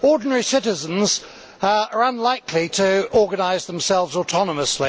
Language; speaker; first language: English; native; English